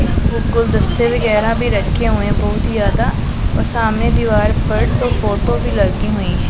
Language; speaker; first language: Hindi; non-native, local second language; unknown